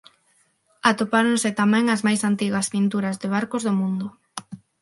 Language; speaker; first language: Galician; non-native, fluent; Spanish